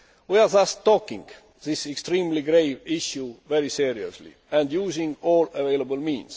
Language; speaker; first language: English; non-native, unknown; Estonian